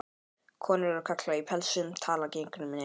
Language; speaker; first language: Icelandic; native; Icelandic